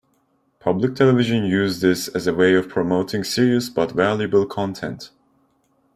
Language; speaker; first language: English; non-native, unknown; Turkish